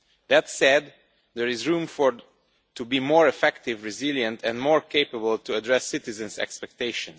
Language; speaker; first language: English; non-native, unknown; Romanian